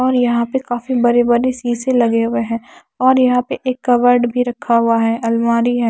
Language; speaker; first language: Hindi; non-native, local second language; Punjabi